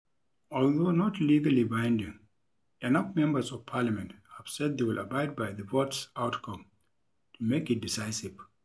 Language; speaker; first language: English; non-native, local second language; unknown